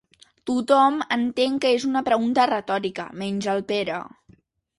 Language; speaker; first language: Catalan; native; Catalan